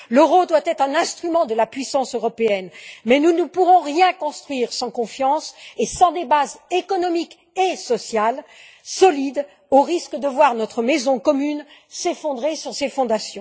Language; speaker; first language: French; native; French